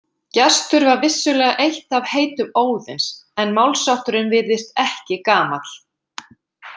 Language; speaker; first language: Icelandic; native; Icelandic